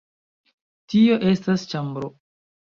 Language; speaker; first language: Esperanto; non-native, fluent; Chinese